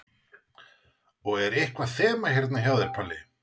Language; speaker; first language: Icelandic; native; Icelandic